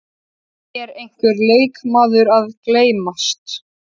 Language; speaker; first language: Icelandic; native; Icelandic